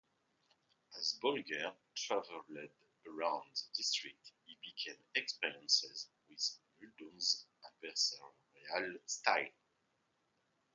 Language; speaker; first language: English; non-native, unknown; French